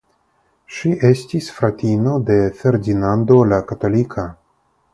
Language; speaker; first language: Esperanto; non-native, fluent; Russian